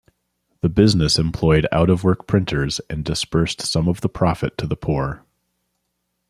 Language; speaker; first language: English; native; English